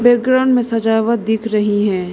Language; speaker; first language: Hindi; non-native, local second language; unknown